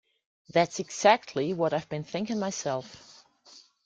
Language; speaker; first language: English; non-native, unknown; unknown